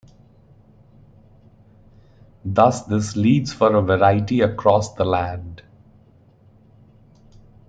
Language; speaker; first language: English; non-native, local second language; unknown